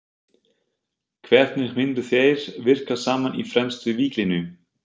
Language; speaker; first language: Icelandic; non-native, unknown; German